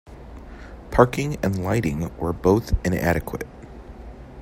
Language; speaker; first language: English; native; English